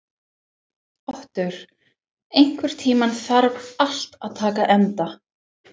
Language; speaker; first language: Icelandic; non-native, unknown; English